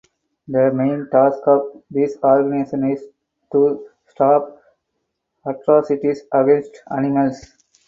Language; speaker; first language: English; non-native, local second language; Tamil